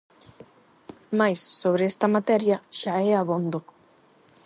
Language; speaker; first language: Galician; non-native, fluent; Spanish